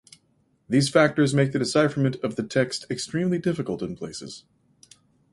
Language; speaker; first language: English; native; English